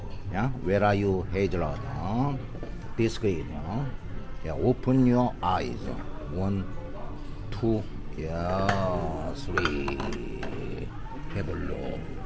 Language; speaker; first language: English; non-native, learner; Korean